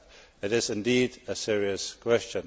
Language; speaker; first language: English; non-native, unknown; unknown